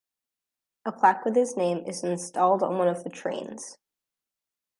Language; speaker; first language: English; native; English